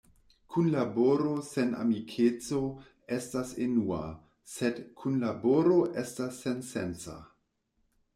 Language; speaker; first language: Esperanto; non-native, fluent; German